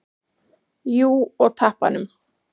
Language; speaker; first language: Icelandic; native; Icelandic